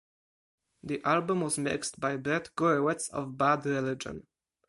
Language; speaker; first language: English; non-native, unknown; Polish